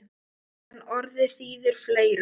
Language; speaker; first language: Icelandic; non-native, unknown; Thai